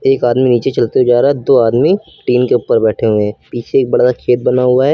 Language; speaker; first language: Hindi; native; Hindi